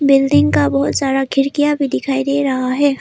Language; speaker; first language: Hindi; non-native, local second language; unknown